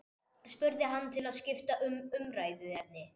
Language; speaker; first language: Icelandic; non-native, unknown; Spanish